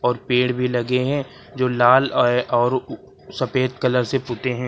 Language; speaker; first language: Hindi; native; Hindi